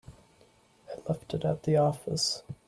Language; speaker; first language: English; native; English